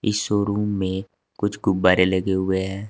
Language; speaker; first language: Hindi; native; Hindi